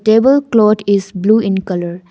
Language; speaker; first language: English; non-native, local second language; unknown